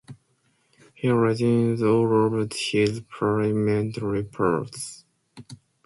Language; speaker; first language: English; non-native, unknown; Japanese